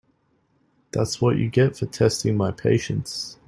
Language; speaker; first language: English; native; English